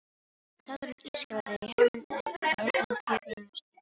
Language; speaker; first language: Icelandic; non-native, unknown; Filipino